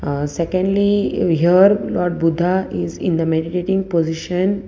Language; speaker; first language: English; non-native, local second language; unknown